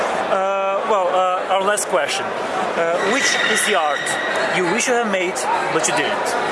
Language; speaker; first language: English; non-native, fluent; Portuguese